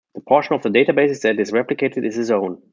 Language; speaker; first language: English; non-native, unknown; German